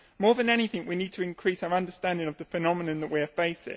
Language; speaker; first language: English; native; English